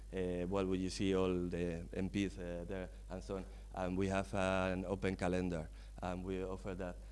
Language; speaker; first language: English; non-native, fluent; Spanish